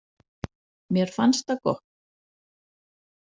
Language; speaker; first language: Icelandic; non-native, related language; Danish